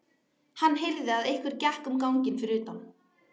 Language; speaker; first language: Icelandic; native; Icelandic